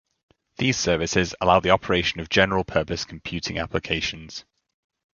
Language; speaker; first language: English; native; English